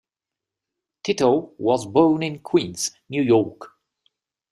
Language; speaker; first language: English; native; English